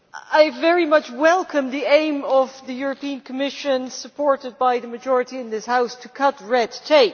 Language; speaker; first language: English; non-native, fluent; Dutch